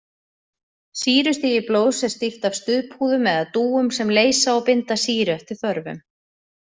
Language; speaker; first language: Icelandic; native; Icelandic